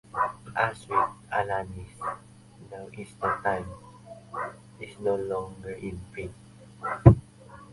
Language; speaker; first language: English; non-native, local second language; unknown